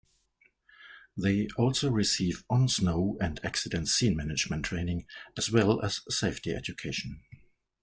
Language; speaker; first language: English; non-native, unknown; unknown